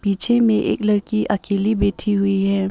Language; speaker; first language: Hindi; early bilingual, other home language; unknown